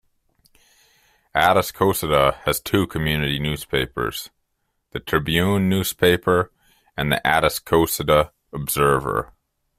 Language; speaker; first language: English; native; English